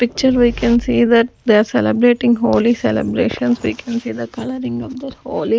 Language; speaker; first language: English; non-native, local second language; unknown